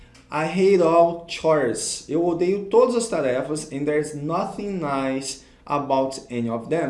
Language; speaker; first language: English; non-native, fluent; Portuguese